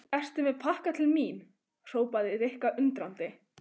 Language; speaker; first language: Icelandic; native; Icelandic